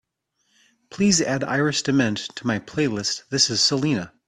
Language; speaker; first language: English; native; English